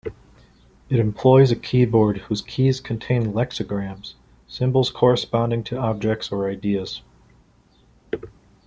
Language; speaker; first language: English; native; English